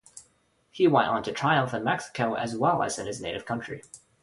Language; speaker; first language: English; non-native, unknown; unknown